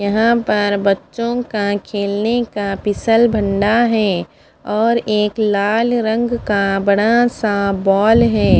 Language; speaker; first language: Hindi; non-native, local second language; Punjabi